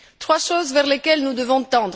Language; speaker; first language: French; non-native, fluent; Bulgarian